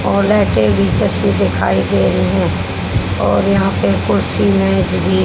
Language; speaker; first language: Hindi; native; Hindi